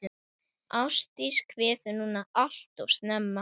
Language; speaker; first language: Icelandic; native; Icelandic